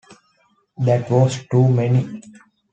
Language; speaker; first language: English; non-native, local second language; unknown